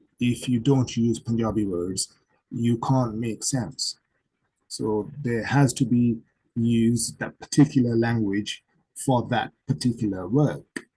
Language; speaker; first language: English; non-native, local second language; Urdu